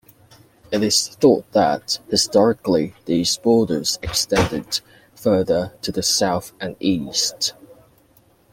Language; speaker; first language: English; native; English